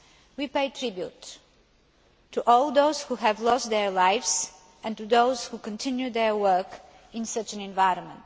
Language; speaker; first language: English; non-native, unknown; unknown